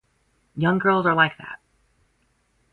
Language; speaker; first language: English; native; English